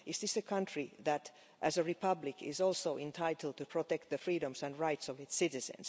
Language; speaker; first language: English; non-native, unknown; Finnish